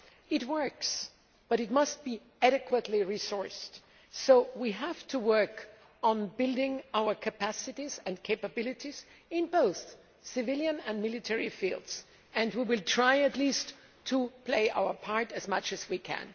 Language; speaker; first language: English; non-native, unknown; German